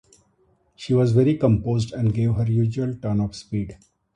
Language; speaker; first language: English; non-native, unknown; Marathi